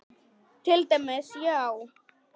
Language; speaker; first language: Icelandic; non-native, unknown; Polish